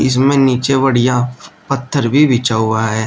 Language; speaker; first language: Hindi; native; Hindi